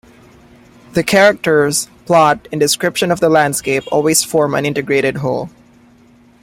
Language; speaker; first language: English; non-native, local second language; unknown